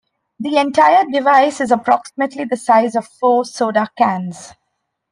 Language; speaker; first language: English; non-native, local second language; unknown